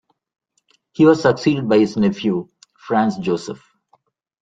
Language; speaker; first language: English; non-native, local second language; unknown